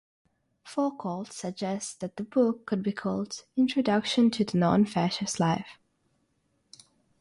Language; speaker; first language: English; non-native, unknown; Russian